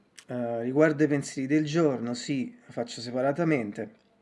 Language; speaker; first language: Italian; native; Italian